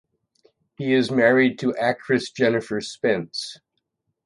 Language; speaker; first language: English; native; English